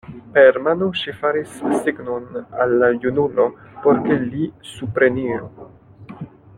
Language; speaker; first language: Esperanto; non-native, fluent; French